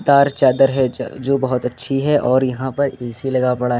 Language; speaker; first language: Hindi; native; Hindi